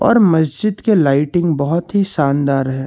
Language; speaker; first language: Hindi; non-native, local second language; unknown